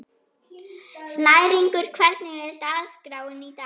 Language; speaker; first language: Icelandic; non-native, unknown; German